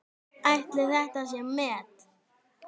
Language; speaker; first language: Icelandic; native; Icelandic